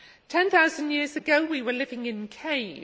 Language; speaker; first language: English; native; English